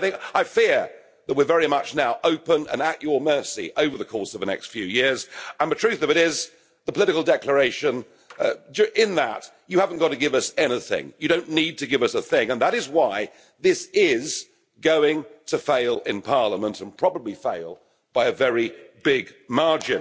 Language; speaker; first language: English; native; English